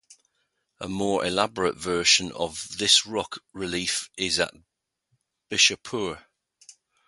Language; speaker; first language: English; native; English